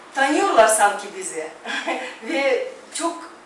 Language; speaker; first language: Turkish; non-native, fluent; Russian